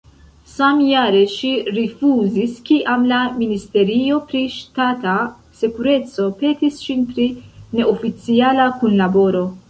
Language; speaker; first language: Esperanto; non-native, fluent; Central Kurdish